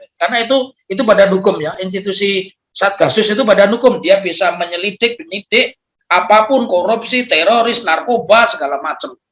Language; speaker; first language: Indonesian; non-native, local second language; Javanese